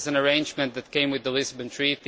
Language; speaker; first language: English; non-native, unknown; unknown